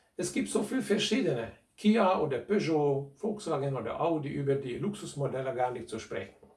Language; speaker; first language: German; non-native, fluent; Hungarian